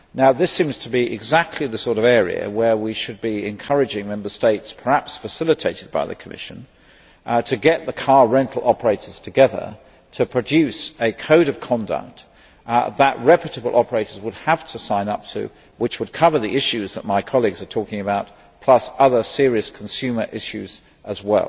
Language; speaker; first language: English; native; English